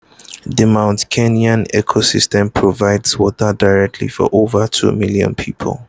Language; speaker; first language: English; non-native, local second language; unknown